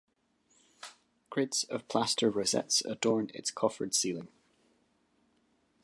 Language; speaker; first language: English; native; English